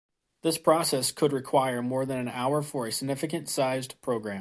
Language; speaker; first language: English; native; English